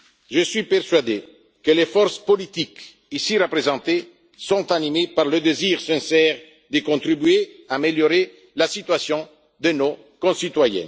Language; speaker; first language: French; non-native, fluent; Italian